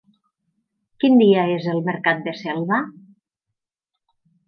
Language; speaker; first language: Catalan; native; Catalan